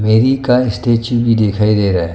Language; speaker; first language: Hindi; non-native, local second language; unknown